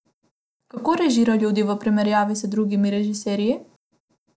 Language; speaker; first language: Slovenian; non-native, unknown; Macedonian